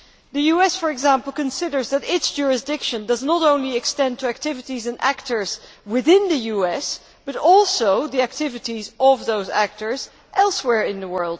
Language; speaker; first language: English; non-native, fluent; Dutch